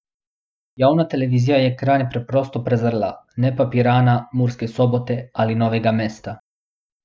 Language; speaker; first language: Slovenian; non-native, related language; Bosnian